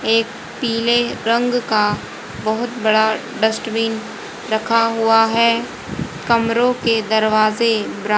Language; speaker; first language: Hindi; native; Hindi